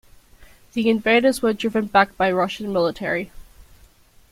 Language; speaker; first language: English; native; English